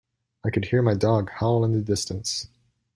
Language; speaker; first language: English; native; English